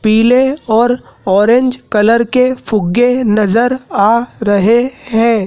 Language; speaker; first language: Hindi; native; Hindi